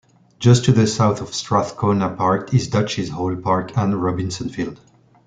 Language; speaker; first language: English; non-native, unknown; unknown